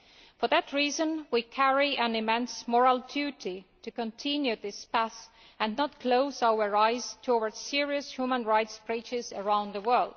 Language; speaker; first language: English; non-native, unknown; Estonian